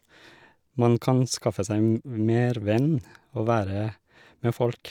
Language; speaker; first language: Norwegian; non-native, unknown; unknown